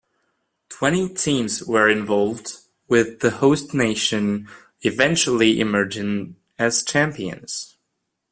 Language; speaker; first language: English; non-native, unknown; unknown